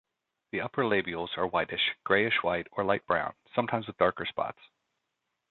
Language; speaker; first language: English; native; English